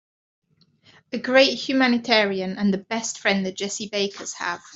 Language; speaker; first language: English; native; English